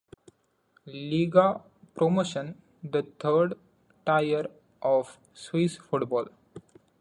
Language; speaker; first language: English; non-native, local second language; Marathi